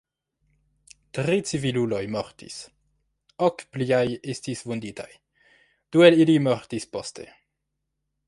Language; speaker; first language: Esperanto; non-native, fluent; French